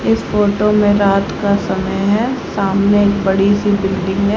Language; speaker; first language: Hindi; native; Hindi